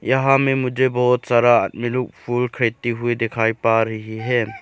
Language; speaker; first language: Hindi; non-native, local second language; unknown